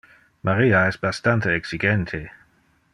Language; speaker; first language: Interlingua; non-native, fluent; Dutch